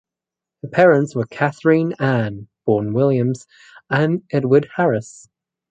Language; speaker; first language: English; native; English